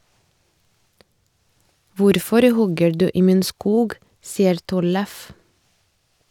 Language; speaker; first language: Norwegian; non-native, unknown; Lithuanian